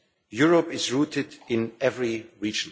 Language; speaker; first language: English; non-native, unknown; German